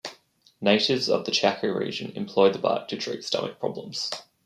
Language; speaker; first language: English; native; English